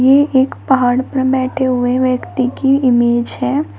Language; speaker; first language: Hindi; native; Hindi